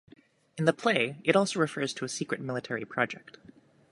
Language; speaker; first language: English; native; English